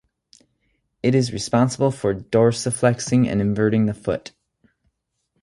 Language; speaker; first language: English; native; English